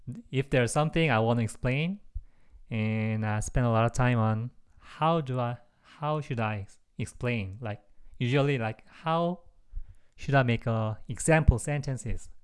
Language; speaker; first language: English; non-native, fluent; Korean